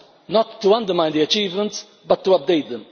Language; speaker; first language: English; non-native, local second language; Maltese